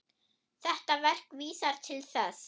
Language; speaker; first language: Icelandic; non-native, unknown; German